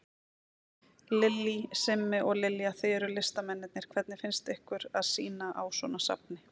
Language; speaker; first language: Icelandic; native; Icelandic